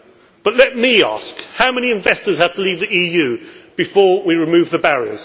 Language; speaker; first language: English; native; English